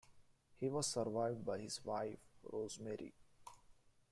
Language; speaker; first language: English; non-native, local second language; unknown